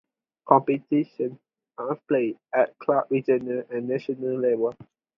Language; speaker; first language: English; non-native, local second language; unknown